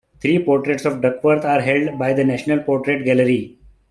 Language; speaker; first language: English; non-native, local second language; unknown